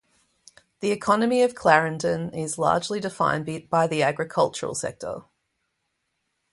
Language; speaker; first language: English; native; English